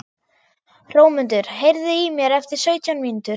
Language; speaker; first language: Icelandic; non-native, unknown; German